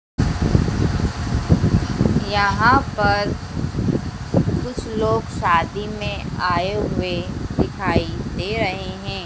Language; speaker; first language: Hindi; native; Hindi